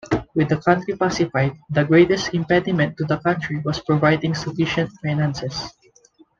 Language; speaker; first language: English; non-native, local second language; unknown